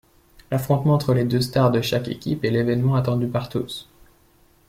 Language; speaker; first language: French; native; French